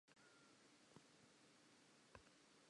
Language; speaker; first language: English; non-native, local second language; Southern Sotho